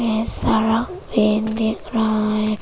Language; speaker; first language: Hindi; early bilingual, other home language; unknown